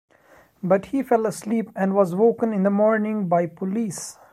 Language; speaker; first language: English; non-native, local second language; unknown